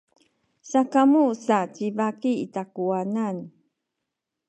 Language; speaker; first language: Sakizaya; non-native, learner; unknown